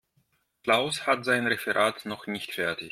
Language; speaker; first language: German; non-native, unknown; Russian